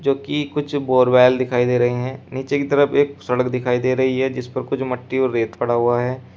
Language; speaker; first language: Hindi; native; Hindi